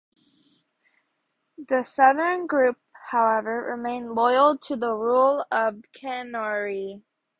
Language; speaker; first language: English; native; English